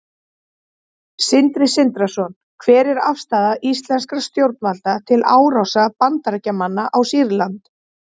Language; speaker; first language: Icelandic; native; Icelandic